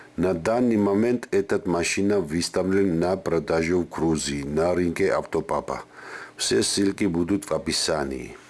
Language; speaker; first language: Russian; non-native, local second language; Georgian